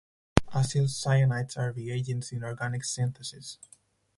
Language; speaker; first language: English; non-native, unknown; Spanish